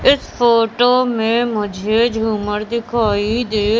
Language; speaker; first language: Hindi; native; Hindi